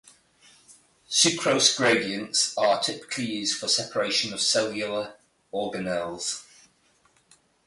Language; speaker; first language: English; native; English